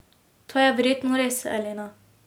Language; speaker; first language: Slovenian; native; Slovenian